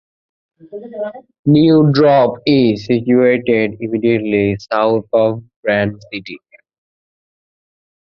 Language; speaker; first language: English; non-native, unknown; Bangla